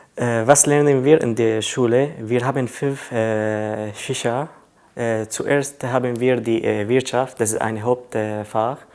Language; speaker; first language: German; non-native, learner; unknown